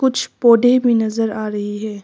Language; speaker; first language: Hindi; non-native, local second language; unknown